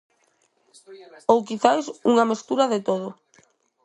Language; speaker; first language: Galician; non-native, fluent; Spanish